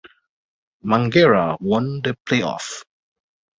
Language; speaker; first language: English; non-native, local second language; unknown